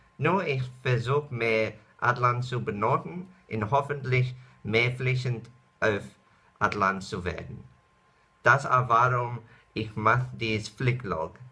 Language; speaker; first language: German; non-native, related language; Dutch